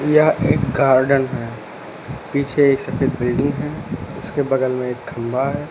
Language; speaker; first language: Hindi; native; Hindi